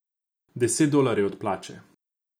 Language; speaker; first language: Slovenian; non-native, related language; Croatian